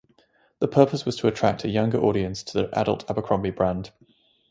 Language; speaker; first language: English; native; English